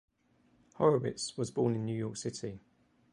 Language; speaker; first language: English; native; English